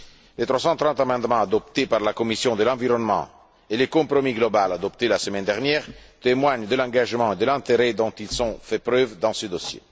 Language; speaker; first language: French; non-native, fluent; Italian